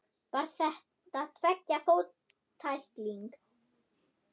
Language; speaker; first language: Icelandic; non-native, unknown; German